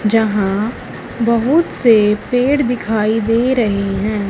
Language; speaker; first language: Hindi; native; Hindi